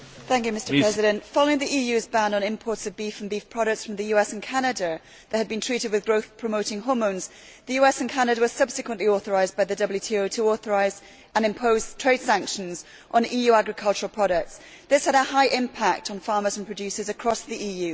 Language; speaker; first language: English; native; English